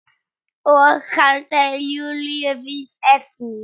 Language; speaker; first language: Icelandic; non-native, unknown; Polish